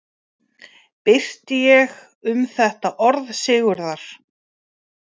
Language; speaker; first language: Icelandic; native; Icelandic